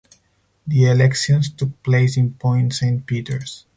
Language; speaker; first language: English; non-native, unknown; Spanish